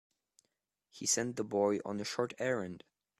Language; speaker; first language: English; non-native, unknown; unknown